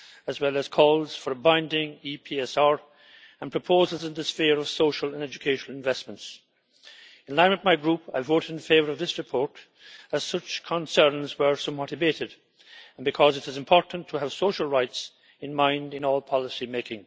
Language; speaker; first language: English; native; English